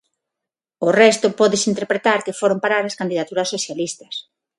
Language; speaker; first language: Galician; non-native, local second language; Spanish